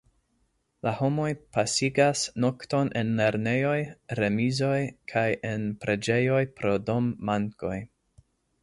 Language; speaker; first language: Esperanto; non-native, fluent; English